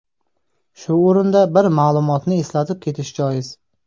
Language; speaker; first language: Uzbek; native; Uzbek